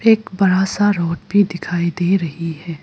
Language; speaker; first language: Hindi; non-native, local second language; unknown